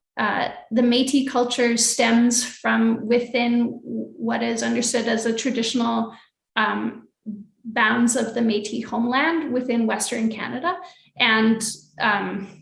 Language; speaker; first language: English; native; English